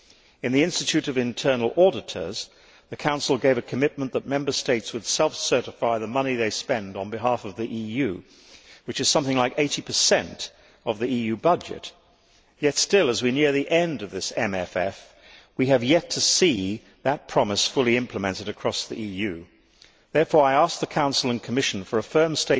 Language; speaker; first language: English; native; English